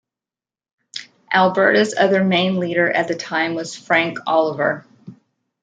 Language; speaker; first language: English; native; English